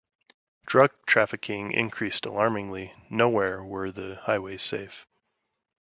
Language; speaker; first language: English; native; English